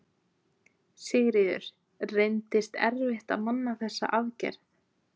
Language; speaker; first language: Icelandic; native; Icelandic